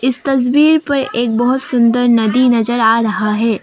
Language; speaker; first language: Hindi; non-native, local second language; Assamese